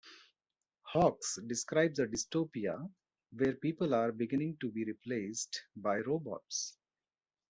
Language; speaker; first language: English; non-native, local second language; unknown